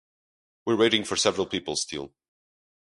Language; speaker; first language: English; non-native, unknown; Portuguese